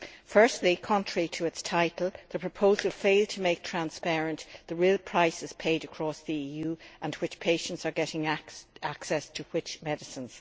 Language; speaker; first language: English; native; English